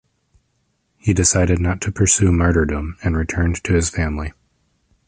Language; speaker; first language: English; native; English